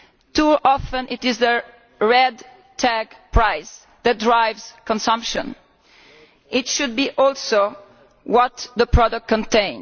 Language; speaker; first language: English; non-native, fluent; Italian